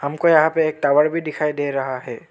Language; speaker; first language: Hindi; non-native, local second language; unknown